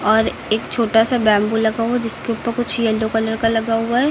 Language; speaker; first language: Hindi; native; Hindi